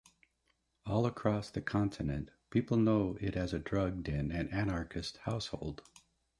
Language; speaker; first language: English; native; English